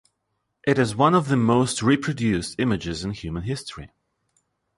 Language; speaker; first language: English; non-native, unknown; Russian